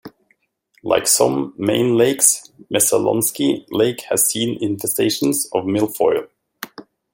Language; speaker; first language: English; native; English